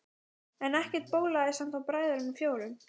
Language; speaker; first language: Icelandic; native; Icelandic